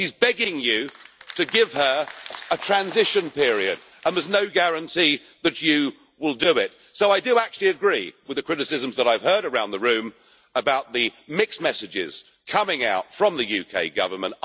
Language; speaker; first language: English; native; English